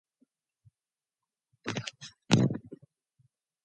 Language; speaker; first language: English; non-native, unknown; Mongolian